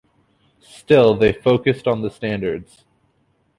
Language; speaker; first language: English; native; English